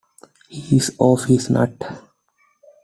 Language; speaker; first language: English; non-native, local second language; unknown